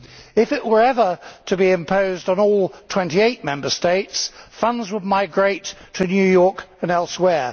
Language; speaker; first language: English; native; English